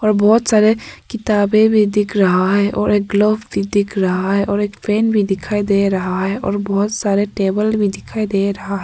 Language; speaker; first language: Hindi; non-native, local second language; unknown